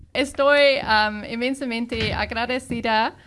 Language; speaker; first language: Spanish; non-native, learner; English